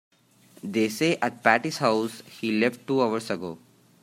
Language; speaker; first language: English; non-native, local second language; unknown